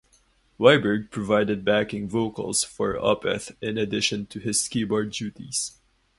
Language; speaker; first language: English; non-native, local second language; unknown